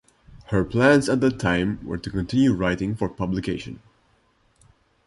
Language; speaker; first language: English; non-native, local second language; Maltese